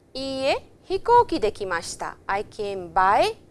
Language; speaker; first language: English; non-native, local second language; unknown